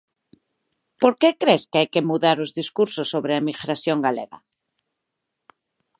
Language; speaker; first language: Galician; native; Galician